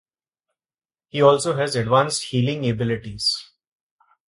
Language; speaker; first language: English; non-native, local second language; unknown